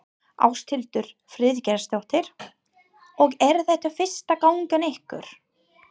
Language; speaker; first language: Icelandic; non-native, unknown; English